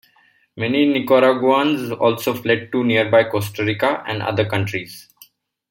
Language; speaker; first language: English; non-native, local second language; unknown